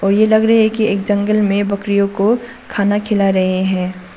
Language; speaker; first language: Hindi; non-native, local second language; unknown